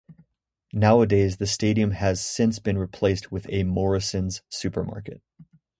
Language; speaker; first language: English; native; English